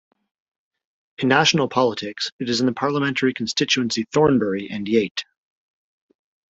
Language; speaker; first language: English; native; English